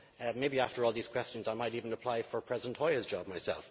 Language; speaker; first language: English; native; English